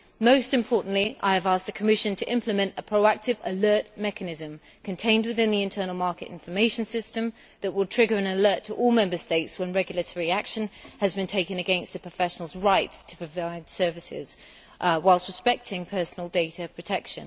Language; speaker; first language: English; native; English